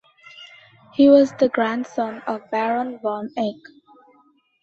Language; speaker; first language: English; non-native, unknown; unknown